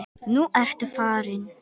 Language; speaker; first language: Icelandic; native; Icelandic